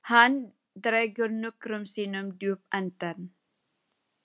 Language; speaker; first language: Icelandic; non-native, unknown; Filipino